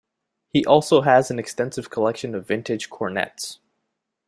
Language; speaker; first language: English; native; English